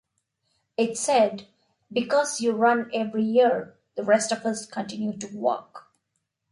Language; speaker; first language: English; non-native, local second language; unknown